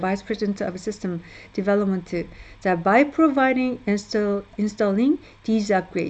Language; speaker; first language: English; non-native, fluent; Korean